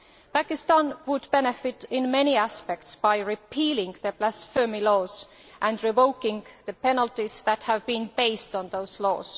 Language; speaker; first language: English; non-native, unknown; Estonian